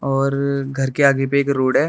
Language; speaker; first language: Hindi; early bilingual, other home language; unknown